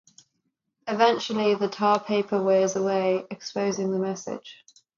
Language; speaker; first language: English; native; English